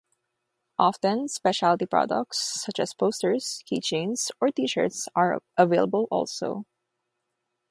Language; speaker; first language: English; non-native, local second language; Filipino